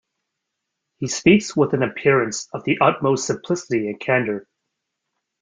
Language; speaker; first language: English; native; English